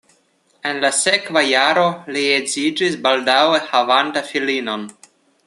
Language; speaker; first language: Esperanto; non-native, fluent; Russian